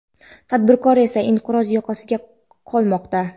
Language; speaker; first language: Uzbek; non-native, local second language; Kara-Kalpak